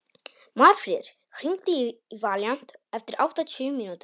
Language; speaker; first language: Icelandic; non-native, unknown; Polish